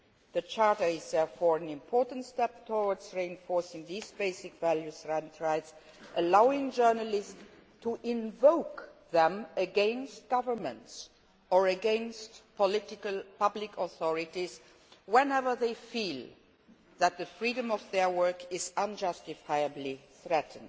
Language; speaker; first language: English; non-native, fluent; Luxembourgish